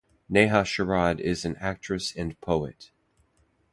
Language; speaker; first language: English; native; English